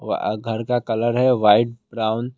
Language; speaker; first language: Hindi; non-native, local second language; Assamese